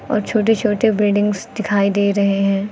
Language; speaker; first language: Hindi; native; Hindi